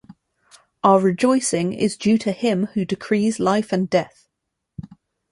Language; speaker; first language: English; native; English